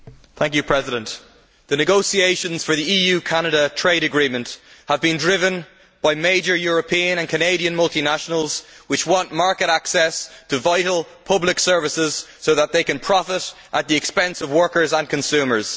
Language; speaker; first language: English; native; English